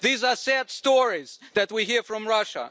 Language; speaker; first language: English; non-native, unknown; German